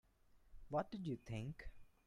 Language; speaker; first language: English; non-native, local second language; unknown